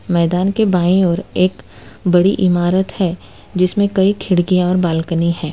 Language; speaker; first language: Hindi; non-native, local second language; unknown